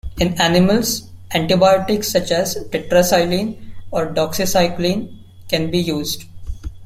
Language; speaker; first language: English; non-native, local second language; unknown